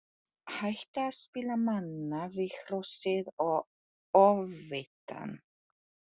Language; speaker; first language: Icelandic; non-native, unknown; Polish